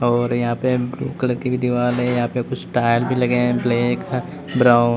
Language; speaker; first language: Hindi; native; Hindi